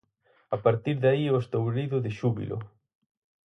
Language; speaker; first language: Galician; native; Galician